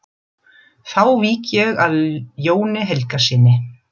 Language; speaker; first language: Icelandic; non-native, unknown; German